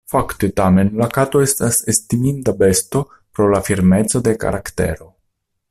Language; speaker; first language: Esperanto; non-native, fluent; Italian